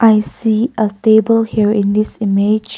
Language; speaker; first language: English; non-native, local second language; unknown